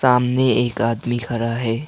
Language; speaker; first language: Hindi; non-native, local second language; Assamese